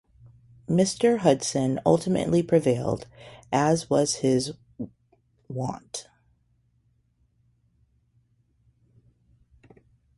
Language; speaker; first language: English; native; English